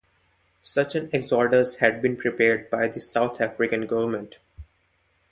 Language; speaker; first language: English; non-native, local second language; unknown